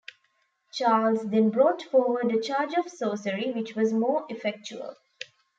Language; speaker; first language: English; non-native, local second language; Tamil